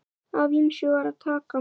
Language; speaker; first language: Icelandic; native; Icelandic